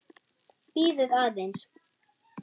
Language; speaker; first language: Icelandic; non-native, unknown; German